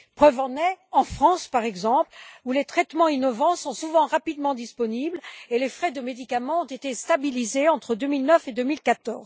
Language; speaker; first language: French; native; French